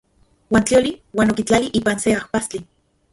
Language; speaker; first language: Central Puebla Nahuatl; non-native, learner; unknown